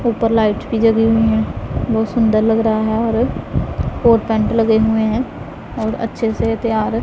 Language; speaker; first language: Hindi; non-native, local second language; Punjabi